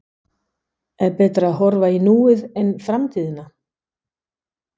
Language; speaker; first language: Icelandic; non-native, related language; Danish